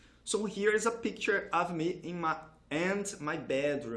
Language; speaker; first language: English; non-native, fluent; Portuguese